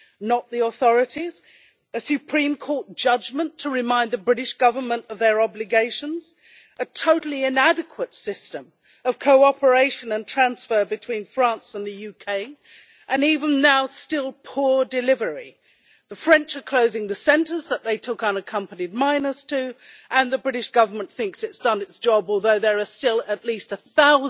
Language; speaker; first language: English; native; English